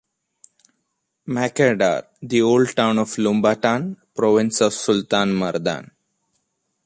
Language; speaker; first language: English; non-native, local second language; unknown